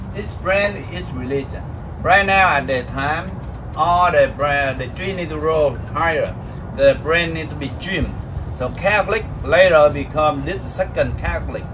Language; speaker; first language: English; non-native, learner; Vietnamese